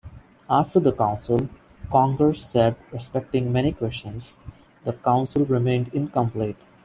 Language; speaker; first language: English; non-native, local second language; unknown